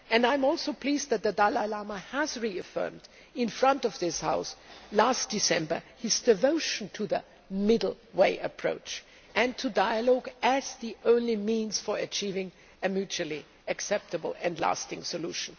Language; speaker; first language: English; non-native, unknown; German